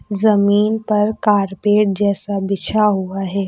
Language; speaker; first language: Hindi; native; Hindi